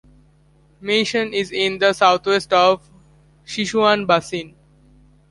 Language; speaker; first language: English; native; English